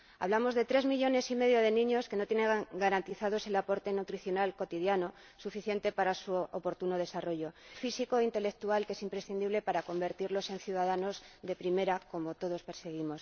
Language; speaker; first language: Spanish; native; Spanish